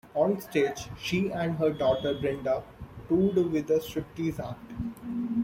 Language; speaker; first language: English; non-native, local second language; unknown